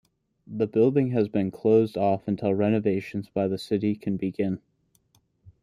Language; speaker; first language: English; native; English